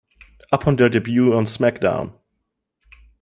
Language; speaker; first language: English; non-native, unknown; German